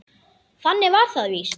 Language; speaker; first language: Icelandic; native; Icelandic